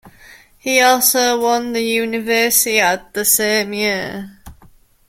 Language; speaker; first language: English; native; English